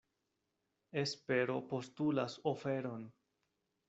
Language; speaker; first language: Esperanto; non-native, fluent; Spanish